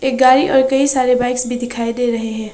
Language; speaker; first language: Hindi; non-native, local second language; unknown